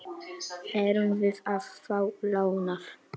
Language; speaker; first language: Icelandic; non-native, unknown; Polish